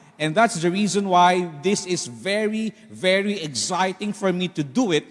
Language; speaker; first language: English; non-native, local second language; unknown